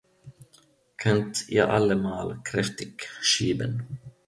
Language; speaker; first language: German; non-native, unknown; Finnish